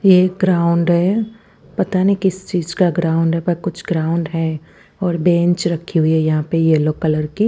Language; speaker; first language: Hindi; non-native, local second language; Punjabi